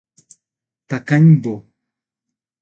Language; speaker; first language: Portuguese; non-native, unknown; Spanish